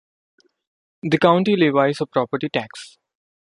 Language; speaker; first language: English; non-native, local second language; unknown